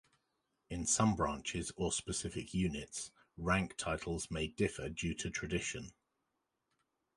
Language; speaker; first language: English; native; English